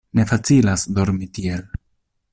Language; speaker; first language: Esperanto; non-native, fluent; Italian